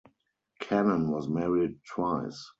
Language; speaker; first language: English; non-native, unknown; German